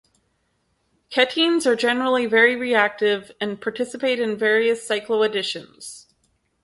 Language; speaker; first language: English; native; English